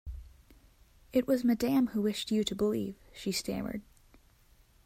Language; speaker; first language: English; native; English